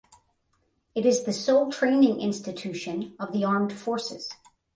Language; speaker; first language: English; native; English